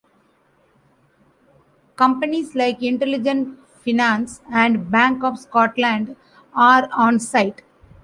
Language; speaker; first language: English; non-native, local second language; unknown